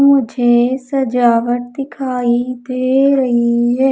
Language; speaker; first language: Hindi; native; Hindi